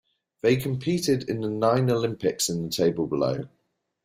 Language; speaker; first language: English; native; English